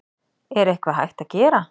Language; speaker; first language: Icelandic; native; Icelandic